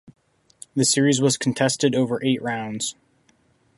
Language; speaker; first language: English; native; English